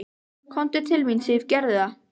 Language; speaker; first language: Icelandic; native; Icelandic